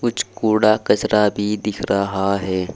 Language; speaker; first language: Hindi; native; Hindi